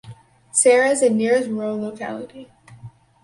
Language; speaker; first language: English; native; English